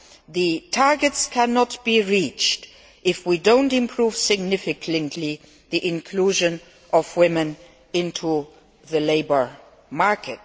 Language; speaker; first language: English; non-native, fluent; Luxembourgish